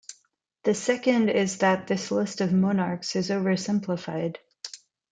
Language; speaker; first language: English; non-native, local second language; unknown